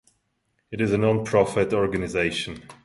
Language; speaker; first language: English; non-native, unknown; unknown